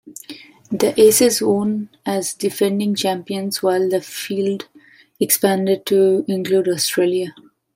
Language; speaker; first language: English; non-native, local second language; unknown